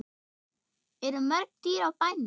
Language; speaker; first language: Icelandic; non-native, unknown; German